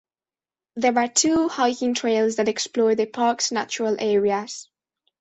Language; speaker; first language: English; non-native, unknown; Spanish